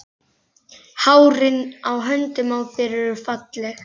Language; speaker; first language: Icelandic; native; Icelandic